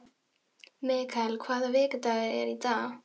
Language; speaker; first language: Icelandic; non-native, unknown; Filipino